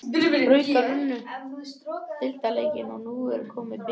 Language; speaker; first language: Icelandic; native; Icelandic